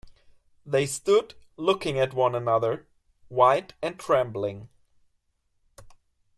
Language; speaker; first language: English; non-native, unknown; German